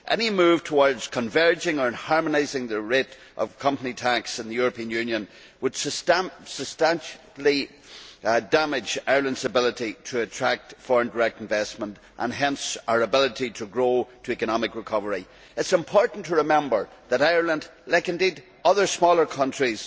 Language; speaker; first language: English; native; English